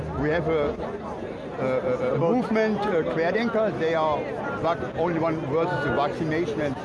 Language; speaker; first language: English; non-native, learner; German